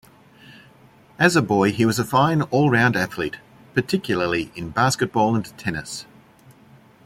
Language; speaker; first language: English; native; English